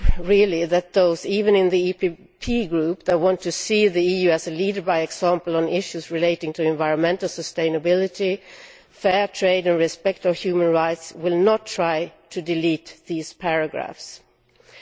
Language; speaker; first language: English; non-native, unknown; Swedish